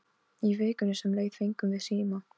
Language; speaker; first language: Icelandic; non-native, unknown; Polish